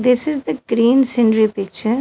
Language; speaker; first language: English; non-native, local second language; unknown